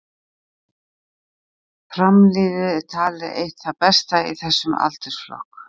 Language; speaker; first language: Icelandic; native; Icelandic